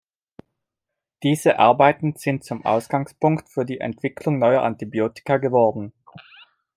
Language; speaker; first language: German; non-native, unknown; Italian